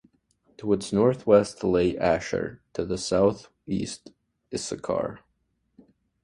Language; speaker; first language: English; native; English